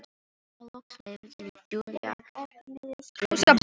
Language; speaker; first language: Icelandic; non-native, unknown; Filipino